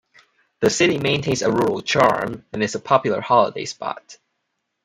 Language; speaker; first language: English; non-native, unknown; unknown